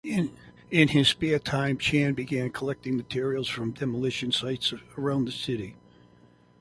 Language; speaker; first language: English; native; English